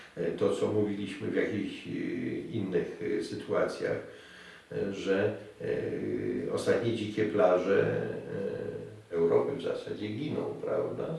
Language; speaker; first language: Polish; native; Polish